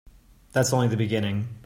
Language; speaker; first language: English; native; English